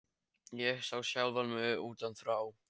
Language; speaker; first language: Icelandic; non-native, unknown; Polish